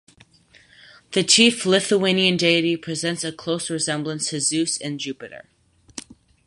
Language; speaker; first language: English; native; English